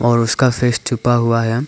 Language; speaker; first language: Hindi; non-native, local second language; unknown